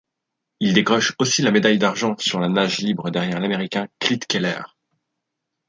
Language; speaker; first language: French; native; French